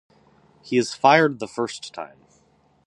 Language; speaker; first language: English; native; English